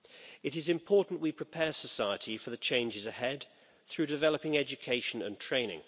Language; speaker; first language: English; native; English